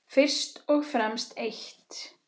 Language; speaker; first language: Icelandic; native; Icelandic